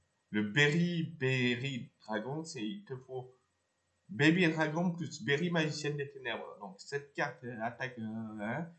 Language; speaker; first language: French; native; French